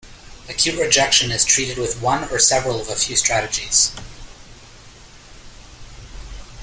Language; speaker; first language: English; native; English